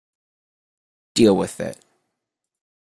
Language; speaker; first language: English; native; English